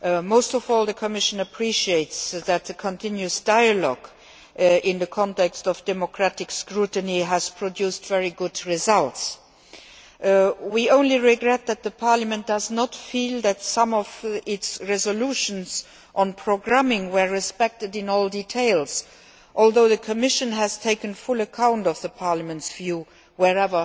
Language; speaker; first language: English; non-native, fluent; Luxembourgish